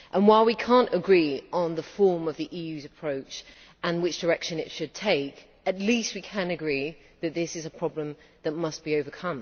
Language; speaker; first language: English; native; English